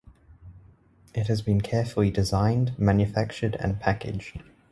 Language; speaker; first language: English; native; English